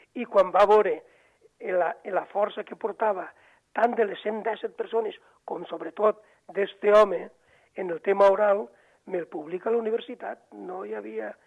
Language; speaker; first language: Catalan; native; Catalan